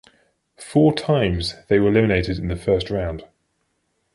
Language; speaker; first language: English; native; English